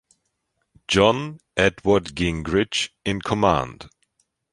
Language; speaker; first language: English; non-native, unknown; German